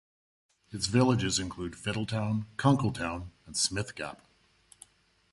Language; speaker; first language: English; native; English